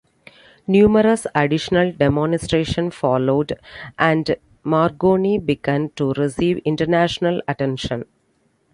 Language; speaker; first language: English; non-native, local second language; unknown